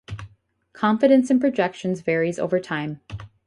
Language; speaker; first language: English; native; English